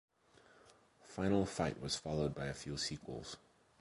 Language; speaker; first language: English; native; English